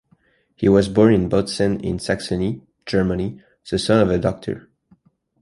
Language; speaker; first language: English; non-native, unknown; French